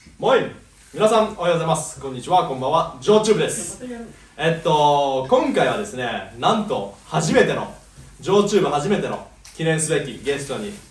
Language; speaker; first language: Japanese; native; Japanese